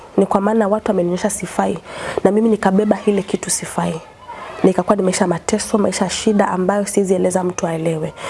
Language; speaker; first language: Swahili; non-native, local second language; Kamba